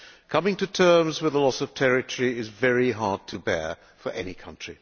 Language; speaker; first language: English; non-native, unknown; Hungarian